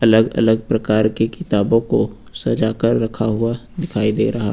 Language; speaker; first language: Hindi; native; Hindi